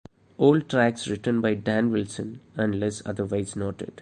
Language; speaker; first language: English; non-native, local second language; Malayalam